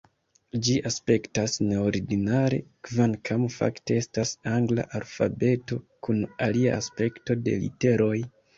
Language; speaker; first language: Esperanto; non-native, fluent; Kinyarwanda